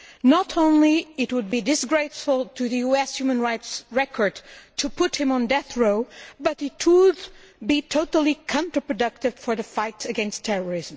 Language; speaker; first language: English; non-native, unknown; Portuguese